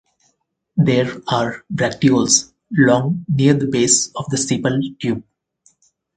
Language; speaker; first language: English; non-native, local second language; Telugu